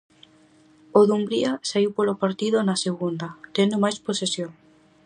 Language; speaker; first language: Galician; native; Galician